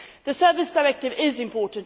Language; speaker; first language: English; non-native, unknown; Swedish